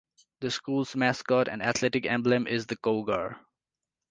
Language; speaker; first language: English; non-native, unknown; Nepali